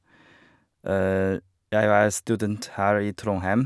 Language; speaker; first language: Norwegian; non-native, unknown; Chinese